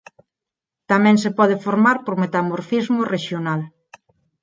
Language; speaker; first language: Galician; non-native, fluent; Spanish